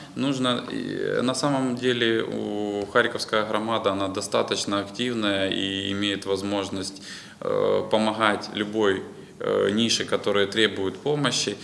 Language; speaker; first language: Russian; native; Russian